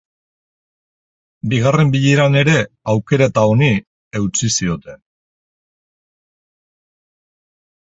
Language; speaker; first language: Basque; non-native, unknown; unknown